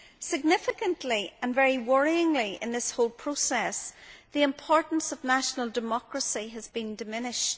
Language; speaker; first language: English; native; English